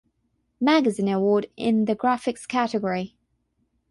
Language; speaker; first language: English; non-native, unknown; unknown